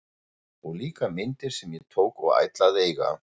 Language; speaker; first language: Icelandic; non-native, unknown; German